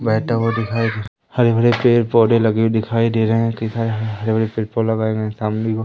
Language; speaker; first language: Hindi; native; Hindi